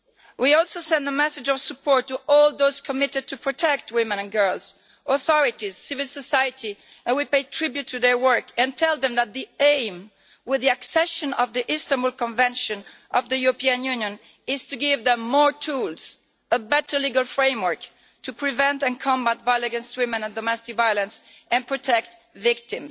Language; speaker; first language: English; non-native, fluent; Italian